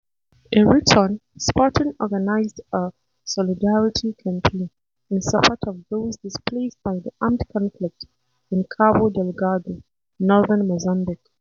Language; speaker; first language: English; non-native, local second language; Hausa